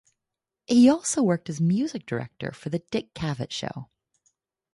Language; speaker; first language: English; native; English